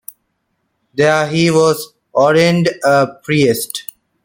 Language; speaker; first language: English; non-native, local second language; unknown